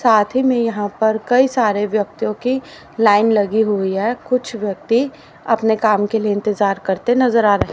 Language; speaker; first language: Hindi; native; Hindi